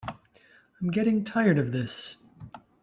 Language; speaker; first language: English; native; English